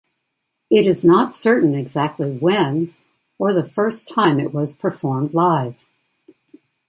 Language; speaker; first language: English; native; English